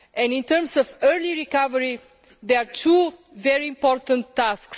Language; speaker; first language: English; non-native, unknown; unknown